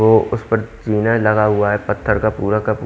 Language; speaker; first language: Hindi; native; Hindi